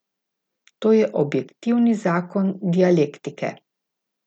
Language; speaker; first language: Slovenian; native; Slovenian